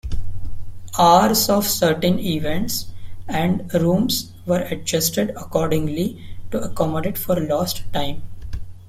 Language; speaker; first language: English; non-native, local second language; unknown